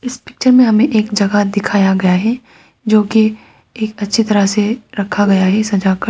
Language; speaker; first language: Hindi; non-native, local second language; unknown